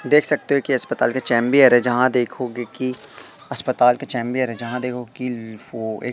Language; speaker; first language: Hindi; native; Hindi